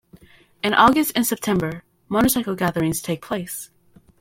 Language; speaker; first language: English; native; English